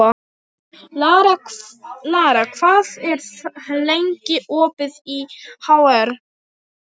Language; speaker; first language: Icelandic; non-native, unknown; Polish